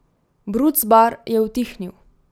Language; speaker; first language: Slovenian; native; Slovenian